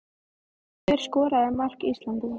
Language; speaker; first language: Icelandic; native; Icelandic